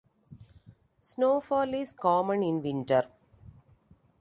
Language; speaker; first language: English; non-native, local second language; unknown